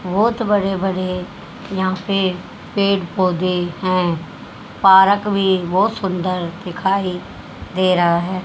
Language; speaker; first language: Hindi; native; Hindi